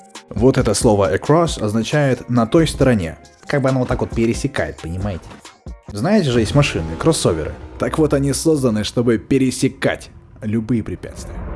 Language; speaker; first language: Russian; native; Russian